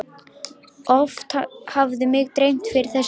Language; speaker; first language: Icelandic; non-native, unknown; Lithuanian